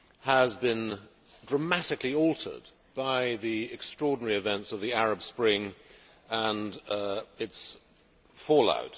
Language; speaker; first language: English; native; English